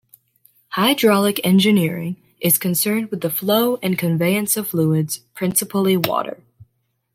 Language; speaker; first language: English; native; English